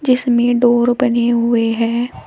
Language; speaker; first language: Hindi; native; Hindi